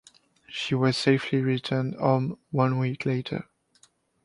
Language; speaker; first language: English; non-native, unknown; French